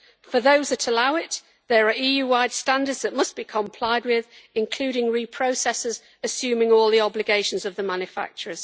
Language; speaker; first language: English; native; English